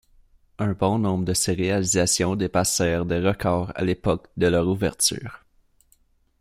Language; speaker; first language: French; native; French